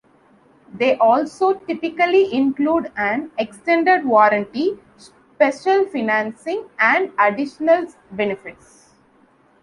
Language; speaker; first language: English; non-native, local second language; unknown